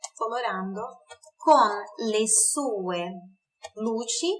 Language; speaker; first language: Italian; non-native, fluent; Portuguese